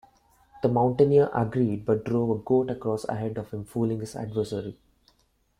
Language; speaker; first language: English; non-native, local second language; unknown